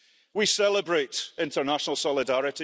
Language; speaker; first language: English; early bilingual, heritage; English